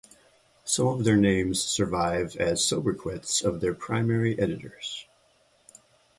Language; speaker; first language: English; native; English